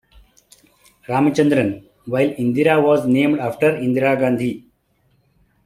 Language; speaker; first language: English; non-native, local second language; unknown